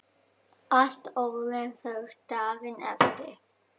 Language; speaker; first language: Icelandic; non-native, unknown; German